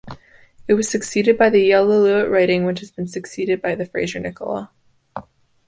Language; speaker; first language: English; native; English